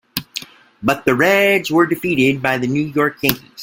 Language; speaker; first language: English; native; English